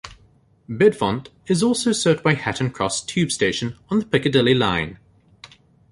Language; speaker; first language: English; native; English